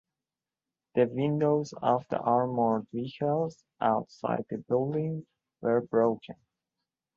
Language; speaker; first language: English; non-native, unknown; Persian